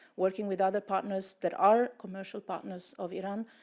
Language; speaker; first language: English; non-native, fluent; Italian